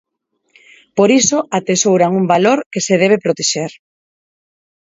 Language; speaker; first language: Galician; non-native, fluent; Spanish